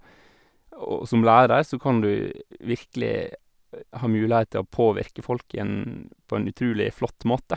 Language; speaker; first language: Norwegian; native; Norwegian